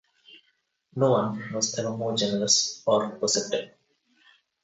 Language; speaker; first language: English; non-native, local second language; Telugu